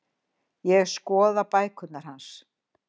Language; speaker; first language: Icelandic; native; Icelandic